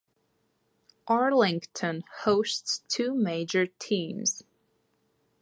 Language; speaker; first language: English; non-native, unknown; Latvian